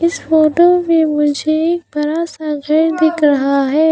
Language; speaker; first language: Hindi; non-native, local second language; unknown